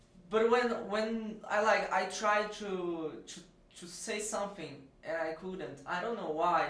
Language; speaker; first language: English; non-native, fluent; Portuguese